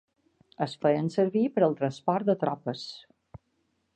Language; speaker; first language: Catalan; native; Catalan